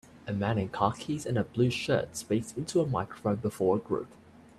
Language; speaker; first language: English; native; English